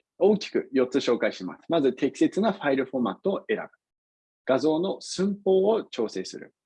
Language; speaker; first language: Japanese; non-native, fluent; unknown